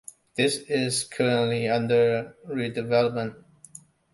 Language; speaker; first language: English; non-native, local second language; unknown